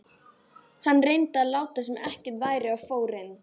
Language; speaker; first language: Icelandic; native; Icelandic